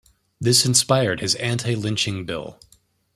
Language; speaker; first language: English; native; English